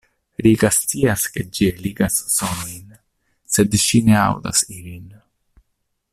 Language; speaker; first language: Esperanto; non-native, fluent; Italian